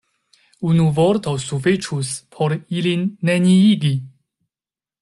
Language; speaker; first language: Esperanto; non-native, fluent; Chinese